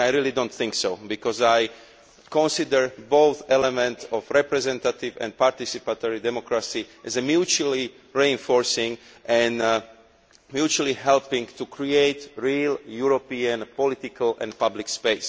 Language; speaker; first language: English; non-native, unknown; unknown